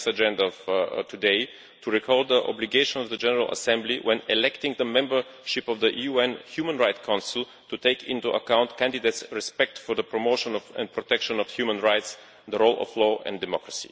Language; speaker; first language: English; non-native, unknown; Bulgarian